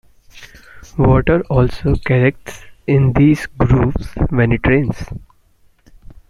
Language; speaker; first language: English; non-native, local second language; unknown